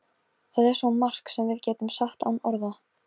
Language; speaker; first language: Icelandic; non-native, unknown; Polish